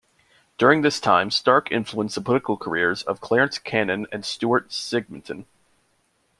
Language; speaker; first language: English; native; English